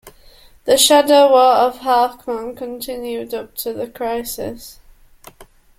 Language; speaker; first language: English; native; English